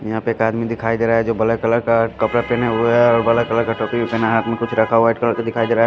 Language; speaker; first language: Hindi; non-native, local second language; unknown